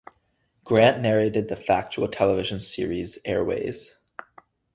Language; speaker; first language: English; native; English